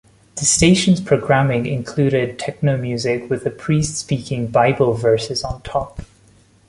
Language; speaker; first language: English; non-native, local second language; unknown